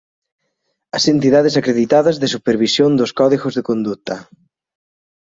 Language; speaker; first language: Galician; native; Galician